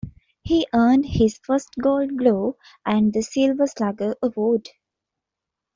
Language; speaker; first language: English; non-native, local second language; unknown